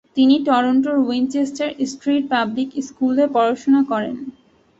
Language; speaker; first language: Bangla; native; Bangla